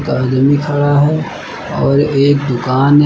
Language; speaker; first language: Hindi; native; Hindi